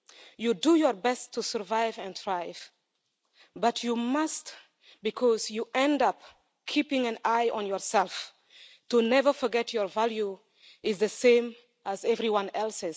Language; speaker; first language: English; non-native, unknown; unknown